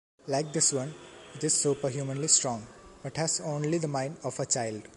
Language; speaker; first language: English; non-native, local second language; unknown